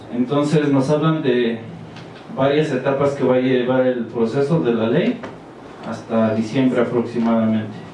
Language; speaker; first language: Spanish; native; Spanish